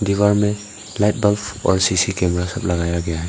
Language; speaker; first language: Hindi; early bilingual, other home language; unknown